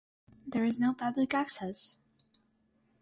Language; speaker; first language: English; non-native, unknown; Russian